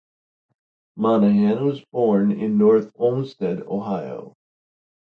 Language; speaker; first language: English; native; English